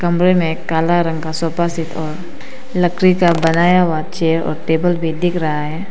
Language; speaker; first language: Hindi; non-native, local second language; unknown